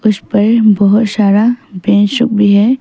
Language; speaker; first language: Hindi; early bilingual, other home language; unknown